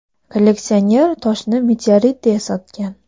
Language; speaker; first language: Uzbek; native; Uzbek